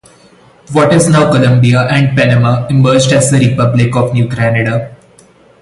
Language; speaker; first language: English; non-native, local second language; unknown